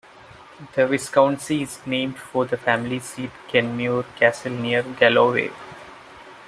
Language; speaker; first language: English; non-native, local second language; Malayalam